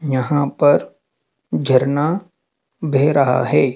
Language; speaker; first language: Hindi; native; Hindi